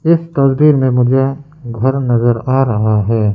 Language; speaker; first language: Hindi; early bilingual, other home language; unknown